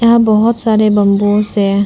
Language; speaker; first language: Hindi; non-native, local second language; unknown